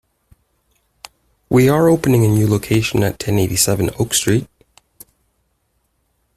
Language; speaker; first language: English; native; English